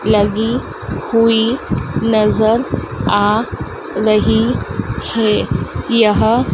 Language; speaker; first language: Hindi; native; Hindi